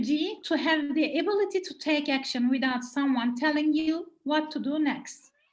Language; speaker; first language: English; non-native, fluent; Turkish